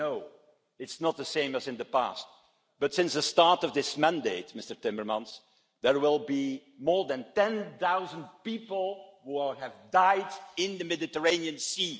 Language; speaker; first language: English; non-native, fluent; Dutch